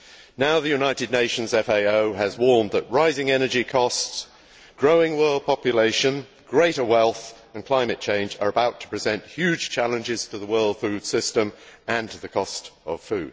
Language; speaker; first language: English; native; English